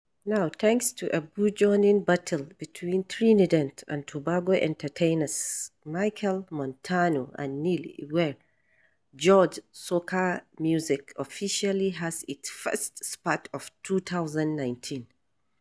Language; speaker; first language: English; non-native, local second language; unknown